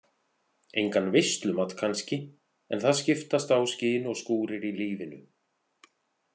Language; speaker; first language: Icelandic; native; Icelandic